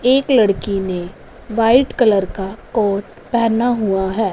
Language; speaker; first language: Hindi; non-native, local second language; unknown